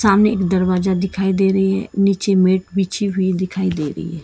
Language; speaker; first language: Hindi; non-native, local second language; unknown